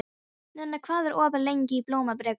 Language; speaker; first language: Icelandic; non-native, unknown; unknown